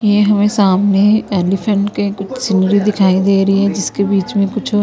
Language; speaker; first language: Hindi; non-native, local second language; Punjabi